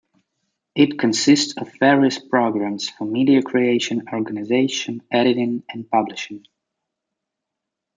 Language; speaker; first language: English; native; English